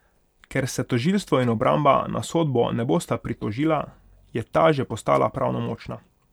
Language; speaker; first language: Slovenian; non-native, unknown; Hungarian